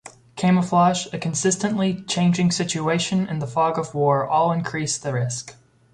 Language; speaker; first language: English; native; English